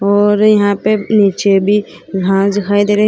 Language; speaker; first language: Hindi; native; Hindi